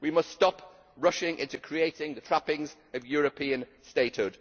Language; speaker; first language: English; native; English